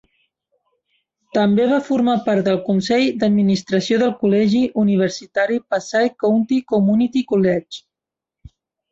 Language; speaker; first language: Catalan; non-native, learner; Spanish